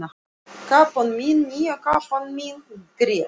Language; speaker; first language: Icelandic; non-native, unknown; Russian